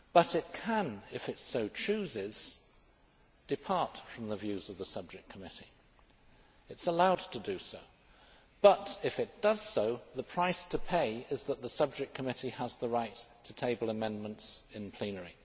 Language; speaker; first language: English; native; English